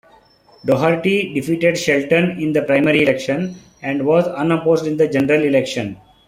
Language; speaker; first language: English; non-native, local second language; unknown